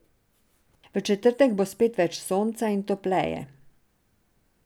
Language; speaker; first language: Slovenian; non-native, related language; Serbian